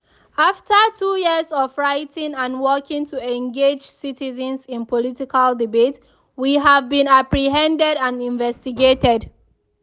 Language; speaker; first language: English; non-native, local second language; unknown